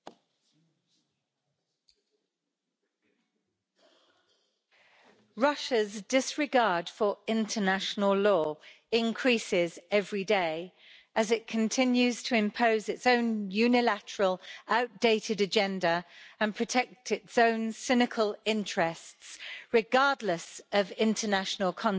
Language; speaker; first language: English; native; English